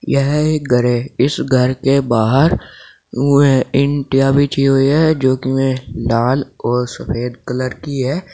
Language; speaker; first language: Hindi; native; Hindi